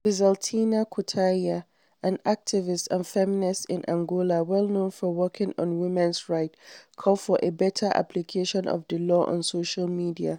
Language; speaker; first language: English; non-native, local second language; Hausa